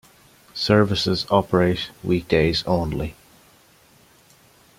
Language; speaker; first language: English; native; English